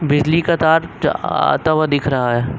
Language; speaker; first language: Hindi; native; Hindi